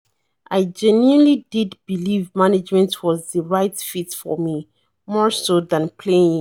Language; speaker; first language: English; non-native, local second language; Yoruba